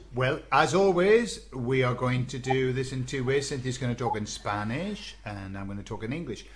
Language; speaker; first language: English; native; English